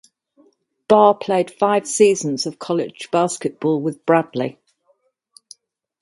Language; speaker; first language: English; native; English